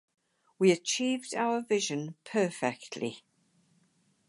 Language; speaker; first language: English; native; English